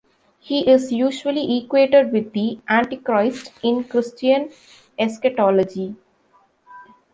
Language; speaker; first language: English; non-native, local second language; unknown